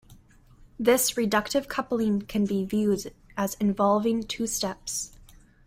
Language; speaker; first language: English; native; English